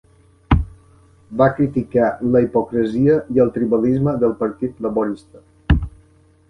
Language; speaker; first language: Catalan; native; Catalan